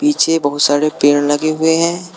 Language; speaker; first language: Hindi; native; Hindi